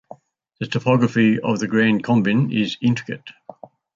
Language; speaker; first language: English; native; English